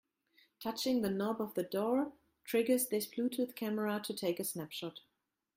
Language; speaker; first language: English; non-native, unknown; German